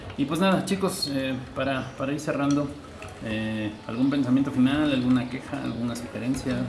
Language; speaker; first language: Spanish; native; Spanish